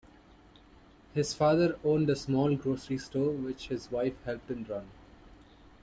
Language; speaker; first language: English; non-native, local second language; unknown